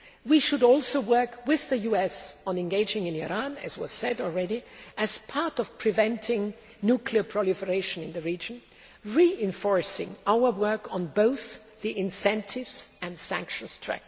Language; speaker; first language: English; non-native, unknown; German